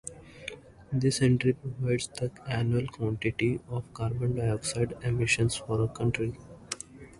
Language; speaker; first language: English; non-native, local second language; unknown